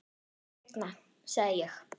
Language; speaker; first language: Icelandic; non-native, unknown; German